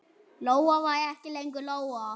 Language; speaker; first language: Icelandic; non-native, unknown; German